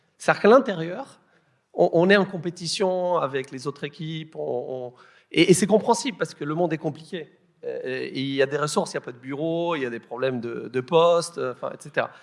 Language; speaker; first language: French; native; French